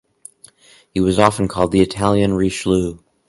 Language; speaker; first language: English; native; English